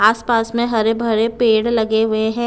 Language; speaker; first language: Hindi; non-native, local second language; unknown